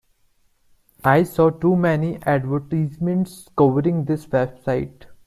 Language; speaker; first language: English; non-native, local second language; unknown